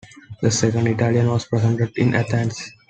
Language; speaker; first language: English; non-native, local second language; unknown